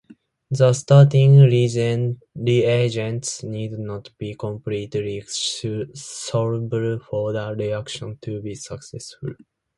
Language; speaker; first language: English; non-native, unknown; Japanese